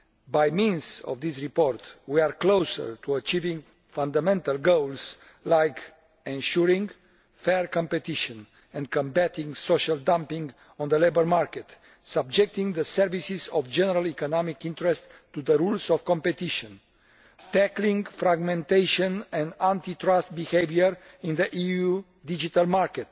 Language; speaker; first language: English; non-native, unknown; Romanian